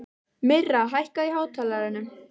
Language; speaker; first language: Icelandic; native; Icelandic